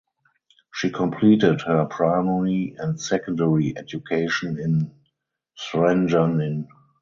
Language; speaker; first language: English; non-native, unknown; German